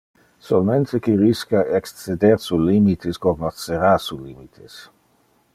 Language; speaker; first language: Interlingua; non-native, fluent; Dutch